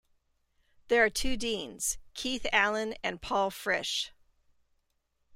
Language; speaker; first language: English; native; English